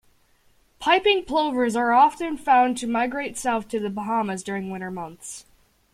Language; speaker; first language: English; native; English